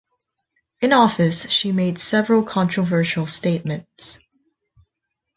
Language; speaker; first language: English; native; English